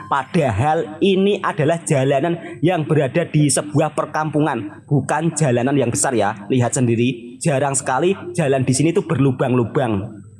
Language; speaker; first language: Indonesian; native; Indonesian